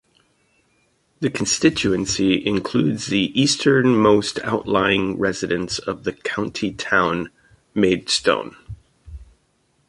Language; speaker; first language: English; native; English